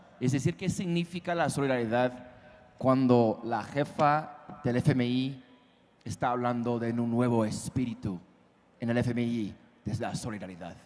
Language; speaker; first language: Spanish; non-native, fluent; English